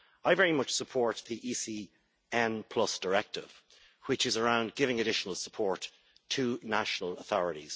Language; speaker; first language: English; native; English